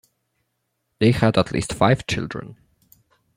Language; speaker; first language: English; non-native, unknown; Polish